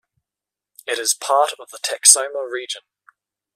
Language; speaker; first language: English; native; English